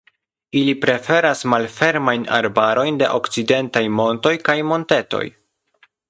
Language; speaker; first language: Esperanto; non-native, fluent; Polish